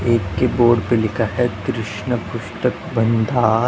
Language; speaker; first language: Hindi; non-native, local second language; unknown